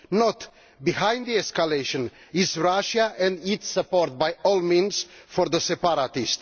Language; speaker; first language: English; non-native, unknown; Romanian